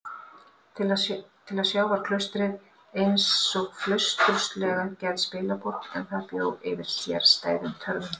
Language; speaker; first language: Icelandic; native; Icelandic